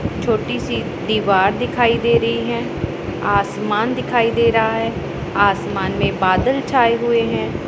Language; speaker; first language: Hindi; non-native, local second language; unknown